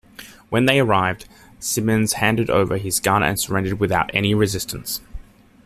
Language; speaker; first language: English; native; English